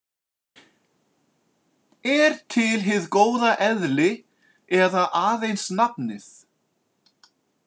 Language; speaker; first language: Icelandic; native; Icelandic